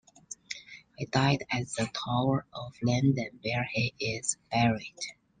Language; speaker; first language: English; non-native, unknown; Chinese